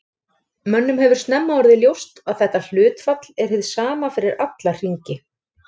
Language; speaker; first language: Icelandic; native; Icelandic